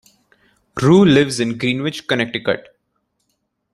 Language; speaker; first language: English; non-native, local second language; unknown